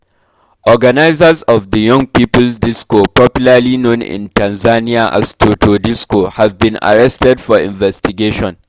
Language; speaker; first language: English; non-native, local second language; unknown